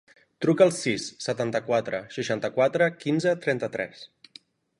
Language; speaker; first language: Catalan; native; Catalan